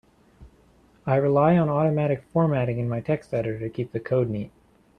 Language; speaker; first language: English; native; English